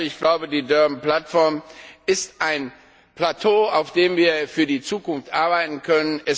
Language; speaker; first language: German; non-native, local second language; Luxembourgish